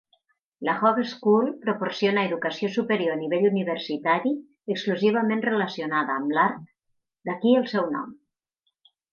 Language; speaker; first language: Catalan; native; Catalan